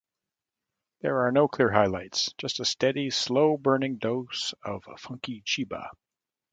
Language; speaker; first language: English; native; English